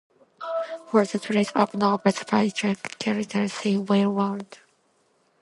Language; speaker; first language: English; non-native, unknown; Japanese